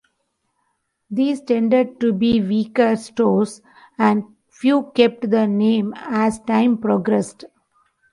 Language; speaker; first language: English; non-native, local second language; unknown